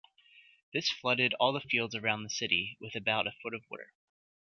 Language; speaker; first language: English; native; English